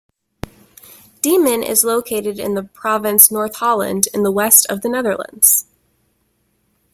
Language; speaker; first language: English; native; English